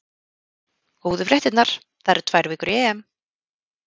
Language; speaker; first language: Icelandic; native; Icelandic